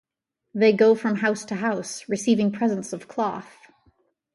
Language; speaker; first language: English; native; English